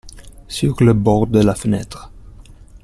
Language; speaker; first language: French; non-native, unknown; Italian